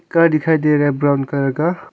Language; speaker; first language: Hindi; non-native, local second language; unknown